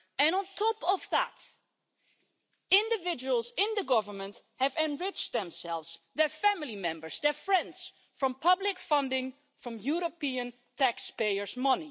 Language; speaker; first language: English; non-native, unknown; Dutch